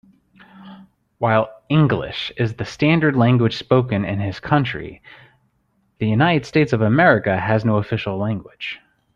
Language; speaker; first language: English; native; English